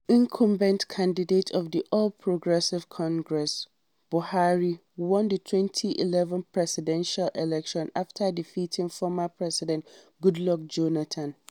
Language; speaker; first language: English; non-native, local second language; Hausa